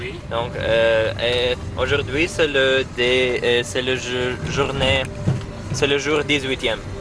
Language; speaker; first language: French; non-native, learner; Ukrainian